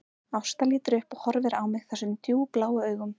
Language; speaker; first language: Icelandic; native; Icelandic